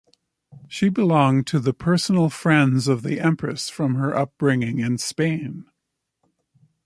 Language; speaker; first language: English; native; English